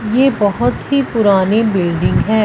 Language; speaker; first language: Hindi; non-native, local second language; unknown